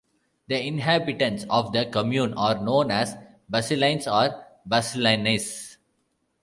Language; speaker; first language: English; non-native, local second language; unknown